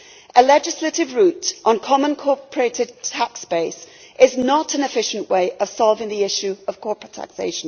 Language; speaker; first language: English; native; English